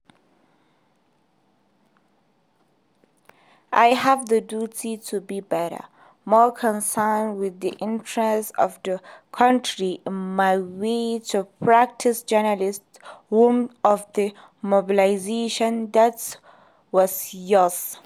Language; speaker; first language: English; non-native, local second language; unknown